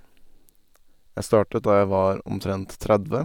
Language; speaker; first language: Norwegian; native; Norwegian